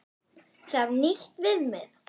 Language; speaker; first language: Icelandic; non-native, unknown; German